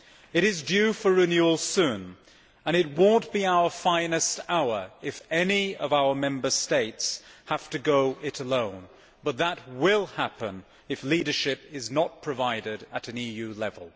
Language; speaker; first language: English; native; English